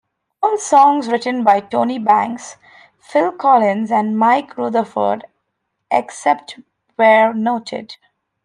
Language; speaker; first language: English; non-native, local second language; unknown